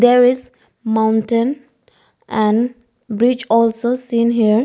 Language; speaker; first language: English; non-native, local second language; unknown